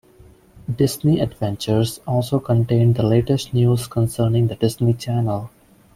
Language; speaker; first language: English; non-native, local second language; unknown